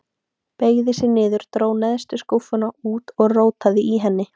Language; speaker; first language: Icelandic; native; Icelandic